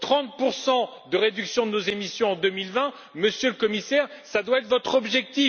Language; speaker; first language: French; native; French